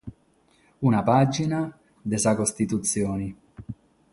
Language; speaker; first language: Sardinian; non-native, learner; Catalan